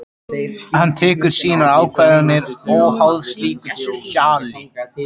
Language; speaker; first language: Icelandic; native; Icelandic